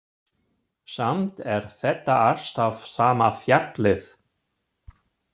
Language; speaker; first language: Icelandic; non-native, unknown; German